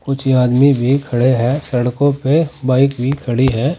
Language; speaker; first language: Hindi; native; Hindi